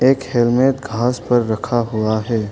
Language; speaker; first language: Hindi; non-native, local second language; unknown